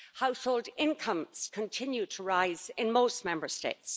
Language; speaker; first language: English; native; English